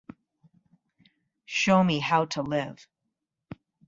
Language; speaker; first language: English; native; English